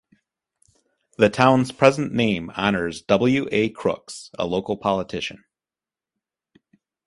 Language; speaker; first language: English; native; English